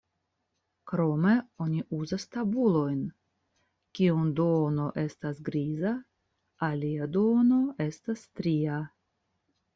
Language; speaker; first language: Esperanto; non-native, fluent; Russian